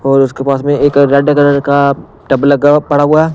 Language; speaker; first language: Hindi; non-native, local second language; Punjabi